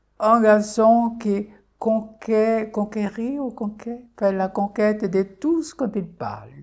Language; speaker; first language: French; non-native, fluent; Portuguese